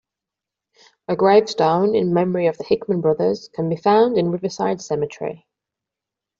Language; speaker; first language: English; non-native, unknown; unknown